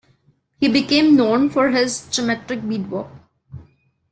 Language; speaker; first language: English; non-native, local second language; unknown